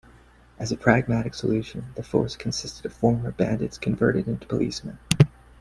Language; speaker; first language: English; native; English